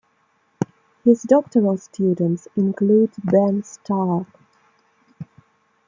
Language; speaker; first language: English; non-native, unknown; Russian